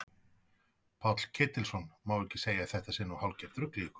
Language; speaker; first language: Icelandic; native; Icelandic